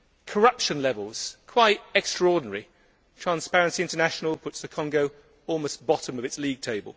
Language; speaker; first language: English; native; English